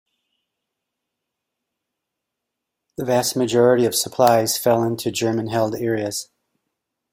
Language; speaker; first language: English; native; English